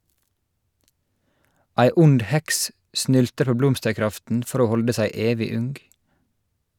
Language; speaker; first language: Norwegian; native; Norwegian